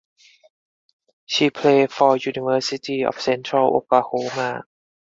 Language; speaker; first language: English; non-native, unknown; Thai